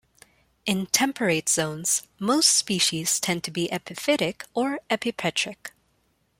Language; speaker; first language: English; non-native, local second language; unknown